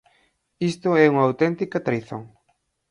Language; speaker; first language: Galician; native; Galician